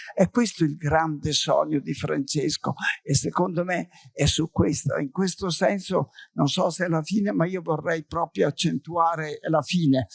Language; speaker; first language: Italian; native; Italian